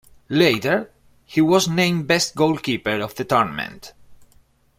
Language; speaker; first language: English; non-native, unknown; Spanish